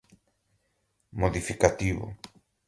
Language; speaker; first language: Portuguese; non-native, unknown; Galician